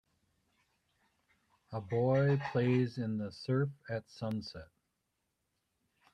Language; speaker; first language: English; native; English